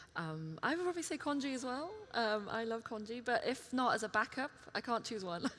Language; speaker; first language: English; early bilingual, other home language; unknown